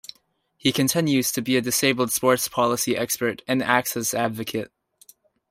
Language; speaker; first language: English; native; English